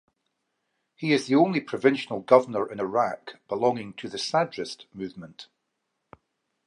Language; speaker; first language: English; native; English